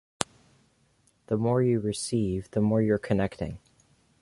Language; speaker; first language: English; native; English